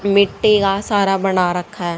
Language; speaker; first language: Hindi; native; Hindi